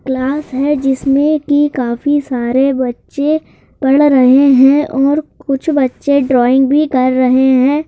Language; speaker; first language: Hindi; native; Hindi